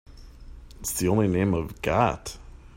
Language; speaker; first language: English; native; English